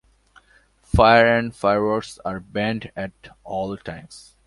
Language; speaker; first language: English; non-native, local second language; Bangla